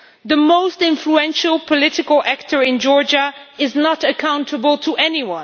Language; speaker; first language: English; non-native, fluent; Dutch